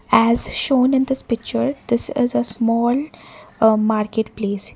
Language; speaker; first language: English; non-native, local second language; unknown